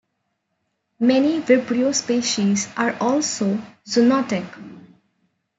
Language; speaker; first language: English; non-native, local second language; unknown